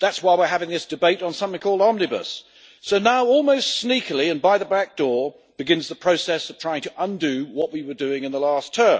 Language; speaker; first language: English; native; English